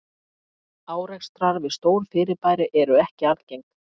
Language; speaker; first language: Icelandic; native; Icelandic